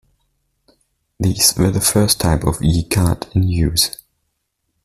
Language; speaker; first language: English; non-native, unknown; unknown